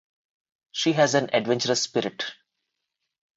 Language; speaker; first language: English; non-native, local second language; Telugu